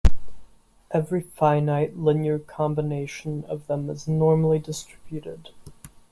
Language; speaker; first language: English; non-native, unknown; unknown